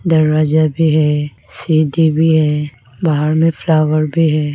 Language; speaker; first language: Hindi; non-native, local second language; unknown